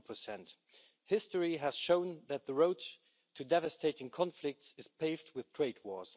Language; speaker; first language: English; non-native, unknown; Luxembourgish